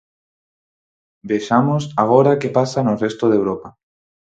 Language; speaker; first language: Galician; non-native, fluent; Spanish